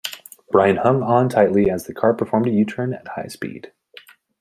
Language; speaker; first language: English; native; English